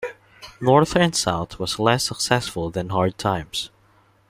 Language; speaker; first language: English; non-native, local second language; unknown